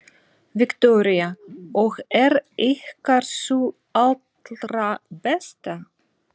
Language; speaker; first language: Icelandic; non-native, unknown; Russian